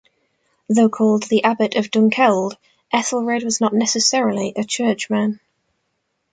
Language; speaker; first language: English; native; English